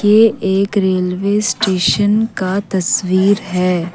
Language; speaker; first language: Hindi; non-native, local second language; Assamese